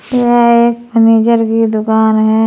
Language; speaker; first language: Hindi; native; Hindi